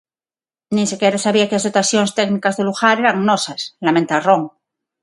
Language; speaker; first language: Galician; non-native, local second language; Spanish